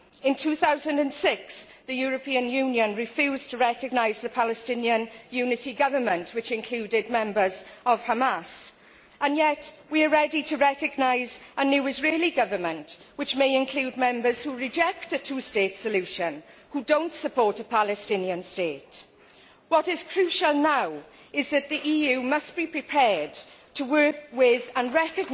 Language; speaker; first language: English; native; English